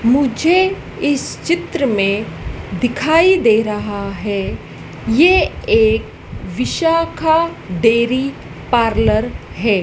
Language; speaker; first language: Hindi; native; Hindi